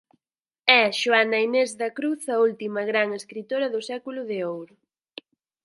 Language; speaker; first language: Galician; native; Galician